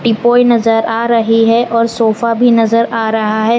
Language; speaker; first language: Hindi; non-native, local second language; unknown